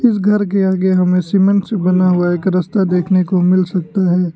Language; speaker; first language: Hindi; non-native, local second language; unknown